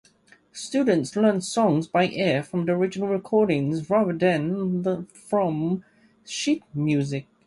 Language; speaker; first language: English; native; English